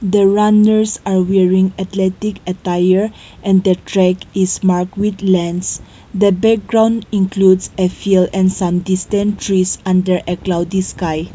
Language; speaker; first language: English; non-native, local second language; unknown